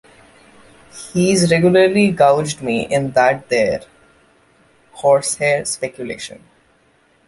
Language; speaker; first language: English; non-native, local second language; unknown